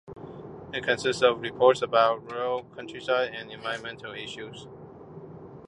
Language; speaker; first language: English; non-native, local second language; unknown